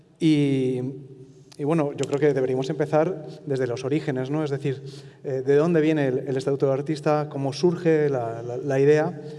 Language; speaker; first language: Spanish; non-native, related language; Italian